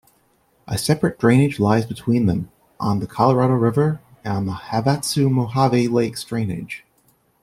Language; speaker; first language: English; native; English